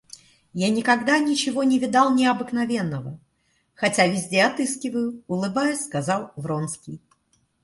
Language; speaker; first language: Russian; native; Russian